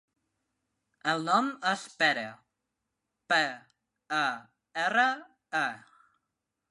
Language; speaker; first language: Catalan; non-native, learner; Spanish